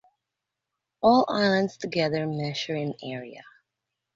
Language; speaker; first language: English; non-native, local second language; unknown